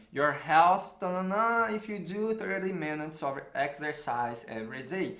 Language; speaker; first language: English; non-native, fluent; Portuguese